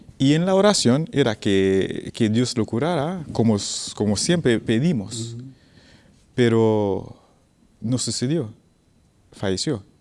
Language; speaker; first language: Spanish; non-native, fluent; Haitian Creole